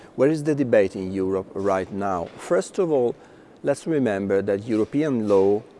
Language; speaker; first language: English; non-native, fluent; Italian